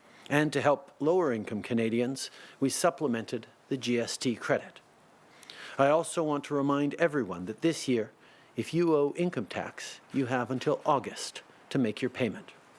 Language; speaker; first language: English; early bilingual, other home language; French